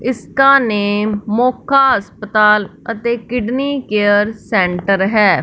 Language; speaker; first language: Hindi; non-native, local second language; Punjabi